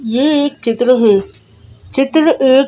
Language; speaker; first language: Hindi; native; Hindi